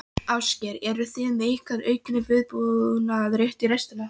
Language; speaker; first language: Icelandic; non-native, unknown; Polish